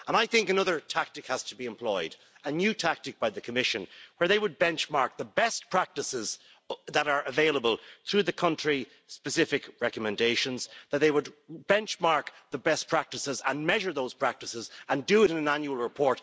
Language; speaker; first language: English; native; English